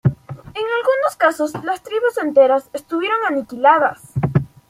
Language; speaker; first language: Spanish; native; Spanish